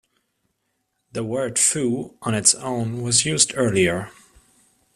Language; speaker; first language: English; non-native, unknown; German